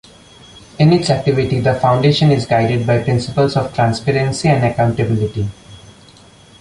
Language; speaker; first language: English; non-native, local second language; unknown